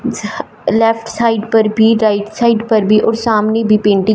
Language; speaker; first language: Hindi; non-native, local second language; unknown